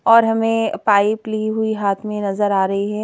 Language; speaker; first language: Hindi; native; Hindi